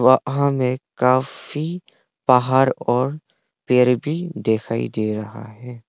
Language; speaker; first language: Hindi; non-native, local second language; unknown